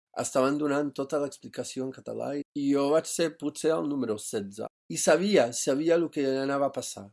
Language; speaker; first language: Catalan; non-native, fluent; English